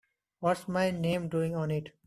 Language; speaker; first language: English; non-native, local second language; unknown